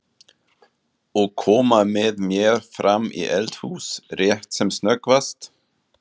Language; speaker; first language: Icelandic; non-native, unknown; German